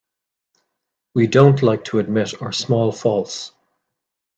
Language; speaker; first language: English; native; English